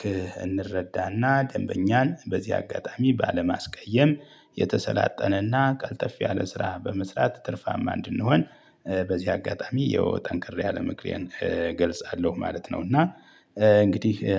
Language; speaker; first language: Amharic; native; Amharic